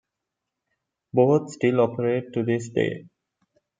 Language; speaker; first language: English; non-native, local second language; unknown